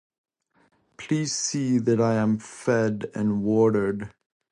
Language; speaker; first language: English; non-native, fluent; French